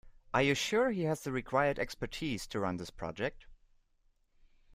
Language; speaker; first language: English; non-native, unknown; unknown